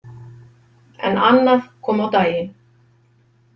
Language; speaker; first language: Icelandic; native; Icelandic